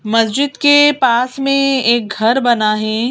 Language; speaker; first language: Hindi; native; Hindi